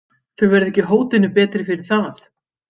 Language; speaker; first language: Icelandic; native; Icelandic